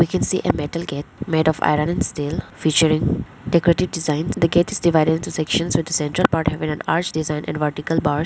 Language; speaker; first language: English; non-native, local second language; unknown